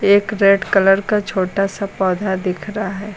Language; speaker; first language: Hindi; native; Hindi